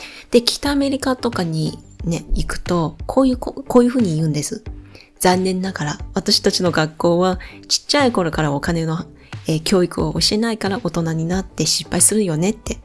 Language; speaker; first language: Japanese; non-native, fluent; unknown